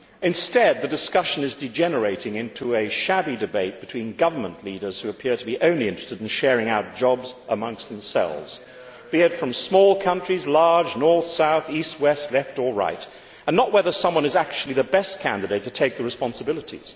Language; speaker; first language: English; native; English